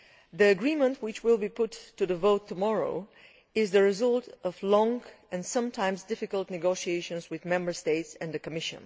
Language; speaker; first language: English; non-native, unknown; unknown